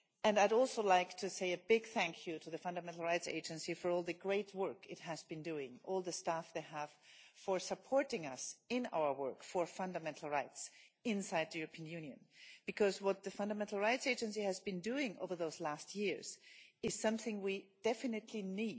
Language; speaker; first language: English; non-native, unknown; German